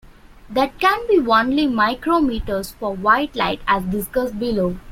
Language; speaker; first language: English; non-native, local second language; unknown